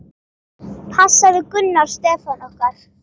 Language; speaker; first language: Icelandic; native; Icelandic